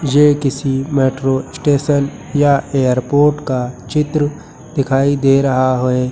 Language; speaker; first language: Hindi; native; Hindi